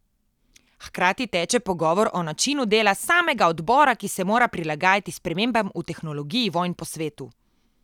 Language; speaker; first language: Slovenian; native; Slovenian